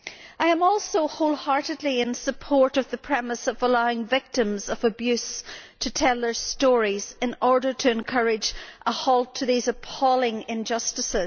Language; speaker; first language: English; native; English